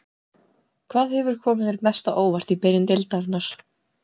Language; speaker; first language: Icelandic; native; Icelandic